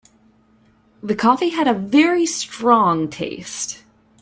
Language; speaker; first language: English; native; English